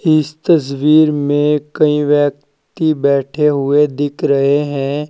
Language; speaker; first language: Hindi; native; Hindi